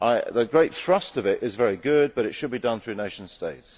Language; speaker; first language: English; native; English